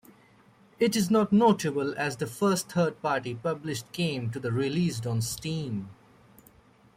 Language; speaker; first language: English; native; English